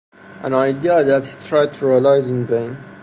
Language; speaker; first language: English; non-native, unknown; Persian